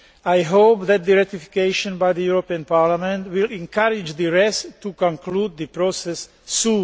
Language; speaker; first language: English; non-native, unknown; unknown